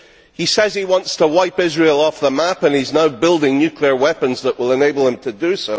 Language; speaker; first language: English; native; English